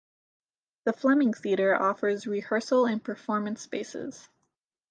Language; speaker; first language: English; native; English